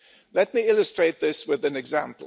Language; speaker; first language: English; non-native, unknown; German